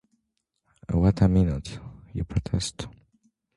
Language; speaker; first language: English; non-native, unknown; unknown